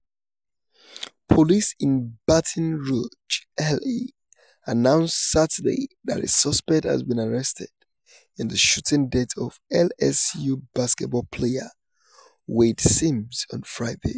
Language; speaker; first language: English; non-native, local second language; Yoruba